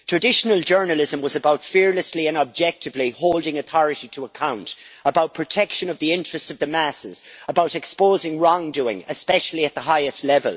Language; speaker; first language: English; native; English